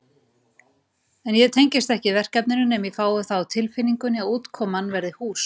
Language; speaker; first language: Icelandic; native; Icelandic